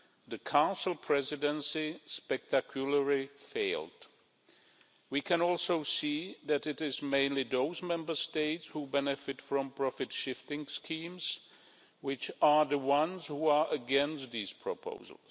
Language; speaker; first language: English; non-native, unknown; Czech